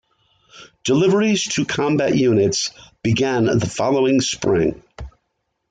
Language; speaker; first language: English; native; English